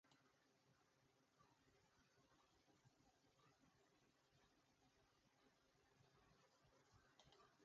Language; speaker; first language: English; native; English